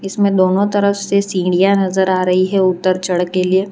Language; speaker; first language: Hindi; non-native, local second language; Gujarati